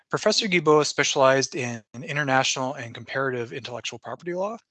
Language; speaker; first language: English; native; English